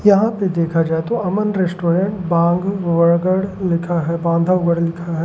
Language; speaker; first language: Hindi; native; Hindi